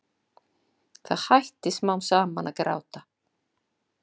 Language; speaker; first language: Icelandic; non-native, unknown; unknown